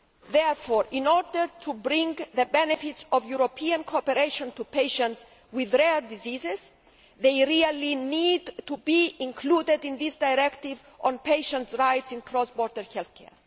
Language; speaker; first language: English; non-native, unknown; Greek